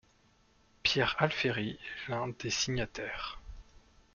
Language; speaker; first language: French; native; French